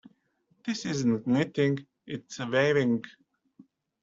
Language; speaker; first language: English; native; English